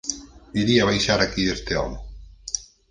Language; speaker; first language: Galician; native; Galician